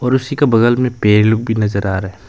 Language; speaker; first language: Hindi; non-native, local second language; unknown